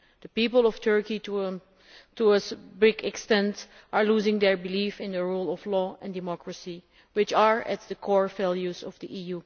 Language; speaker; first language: English; non-native, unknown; Dutch